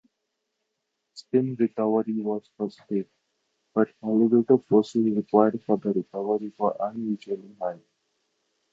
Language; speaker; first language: English; non-native, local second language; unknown